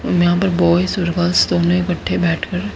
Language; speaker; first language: Hindi; native; Hindi